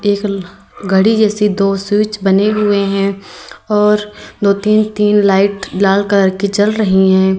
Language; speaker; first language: Hindi; native; Hindi